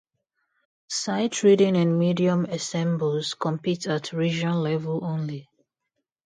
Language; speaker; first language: English; non-native, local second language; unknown